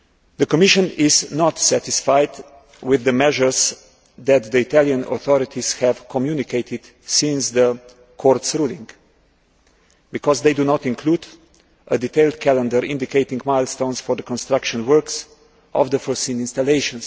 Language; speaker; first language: English; non-native, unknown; Slovenian